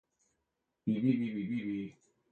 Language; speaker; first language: English; native; English